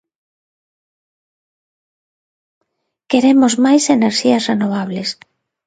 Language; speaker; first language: Galician; non-native, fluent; Spanish